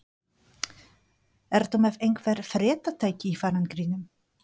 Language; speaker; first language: Icelandic; non-native, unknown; Polish